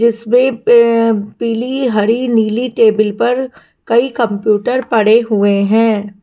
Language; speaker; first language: Hindi; non-native, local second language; Punjabi